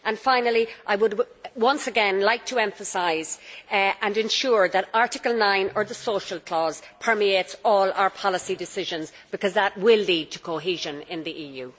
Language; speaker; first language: English; native; English